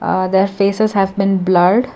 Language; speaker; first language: English; non-native, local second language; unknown